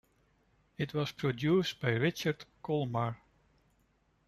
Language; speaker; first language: English; non-native, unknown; Dutch